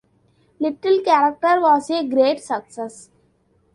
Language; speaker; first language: English; non-native, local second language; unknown